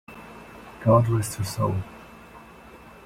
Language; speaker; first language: English; non-native, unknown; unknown